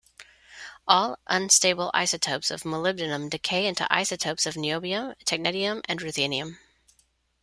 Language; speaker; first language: English; non-native, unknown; Spanish